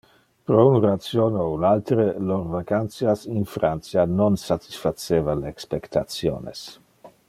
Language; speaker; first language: Interlingua; non-native, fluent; Dutch